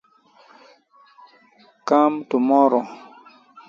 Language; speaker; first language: English; native; English